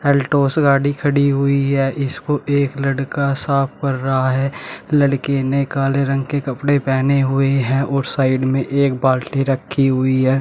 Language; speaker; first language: Hindi; native; Hindi